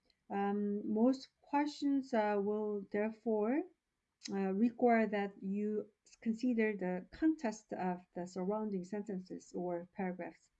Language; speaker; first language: English; non-native, fluent; Korean